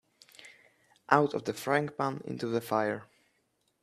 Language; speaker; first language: English; native; English